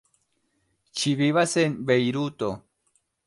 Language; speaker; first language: Esperanto; non-native, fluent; Spanish